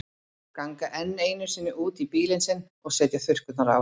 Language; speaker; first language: Icelandic; native; Icelandic